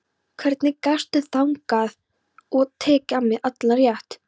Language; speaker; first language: Icelandic; non-native, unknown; Polish